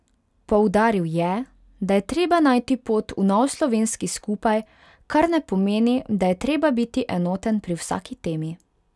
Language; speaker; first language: Slovenian; non-native, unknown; Hungarian